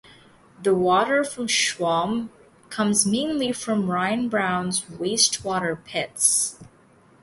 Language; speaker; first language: English; native; English